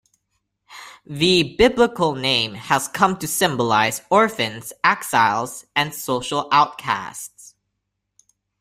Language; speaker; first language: English; non-native, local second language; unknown